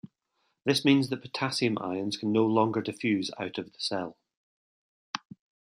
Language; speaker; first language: English; native; English